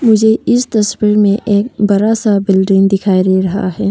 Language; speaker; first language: Hindi; non-native, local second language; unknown